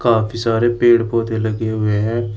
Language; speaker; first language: Hindi; native; Hindi